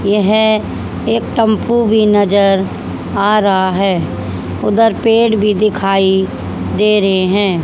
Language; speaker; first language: Hindi; native; Hindi